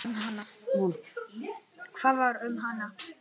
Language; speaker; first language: Icelandic; non-native, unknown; Czech